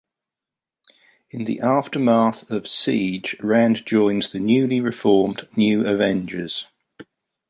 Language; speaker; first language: English; native; English